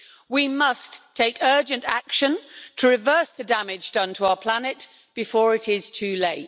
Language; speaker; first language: English; native; English